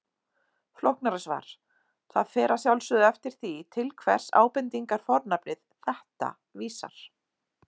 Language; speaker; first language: Icelandic; native; Icelandic